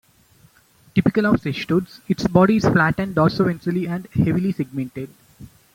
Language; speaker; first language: English; non-native, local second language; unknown